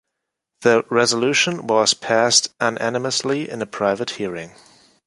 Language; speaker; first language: English; non-native, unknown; German